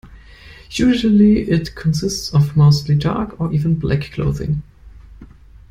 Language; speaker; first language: English; non-native, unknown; German